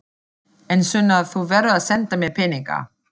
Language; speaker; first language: Icelandic; non-native, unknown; German